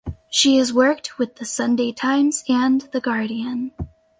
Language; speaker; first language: English; native; English